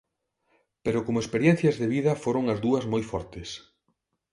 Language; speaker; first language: Galician; non-native, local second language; Spanish